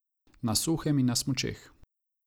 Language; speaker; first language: Slovenian; non-native, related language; Croatian